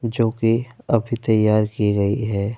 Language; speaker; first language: Hindi; native; Hindi